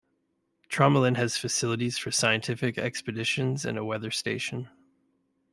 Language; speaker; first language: English; native; English